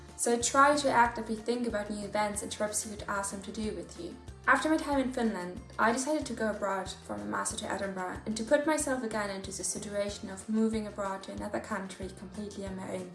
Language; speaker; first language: English; non-native, fluent; German